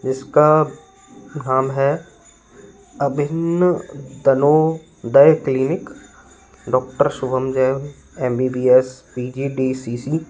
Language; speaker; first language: Hindi; native; Hindi